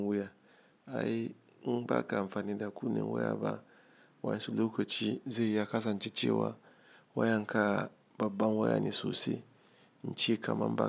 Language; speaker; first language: Hausa; non-native, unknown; Igbo